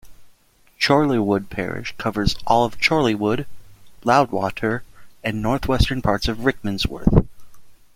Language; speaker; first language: English; native; English